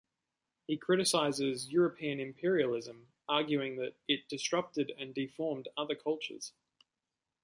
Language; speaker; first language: English; native; English